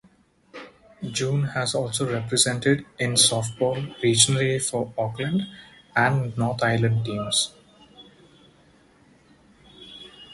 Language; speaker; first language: English; non-native, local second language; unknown